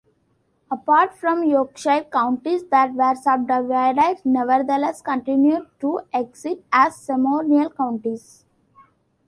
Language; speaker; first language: English; non-native, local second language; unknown